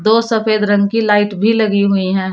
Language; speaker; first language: Hindi; native; Hindi